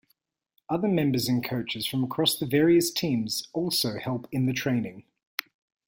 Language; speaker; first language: English; native; English